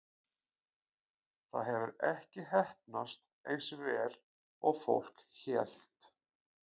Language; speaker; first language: Icelandic; native; Icelandic